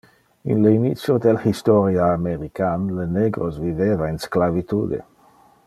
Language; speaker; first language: Interlingua; non-native, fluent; Dutch